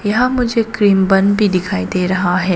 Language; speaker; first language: Hindi; non-native, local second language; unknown